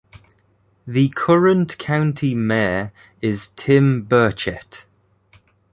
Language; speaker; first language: English; native; English